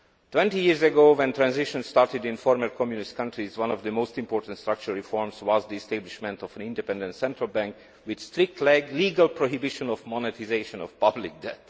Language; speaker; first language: English; non-native, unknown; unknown